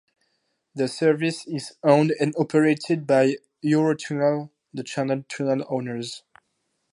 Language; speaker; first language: English; non-native, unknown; French